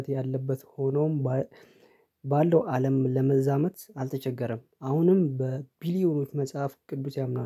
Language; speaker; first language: Amharic; non-native, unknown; Oromo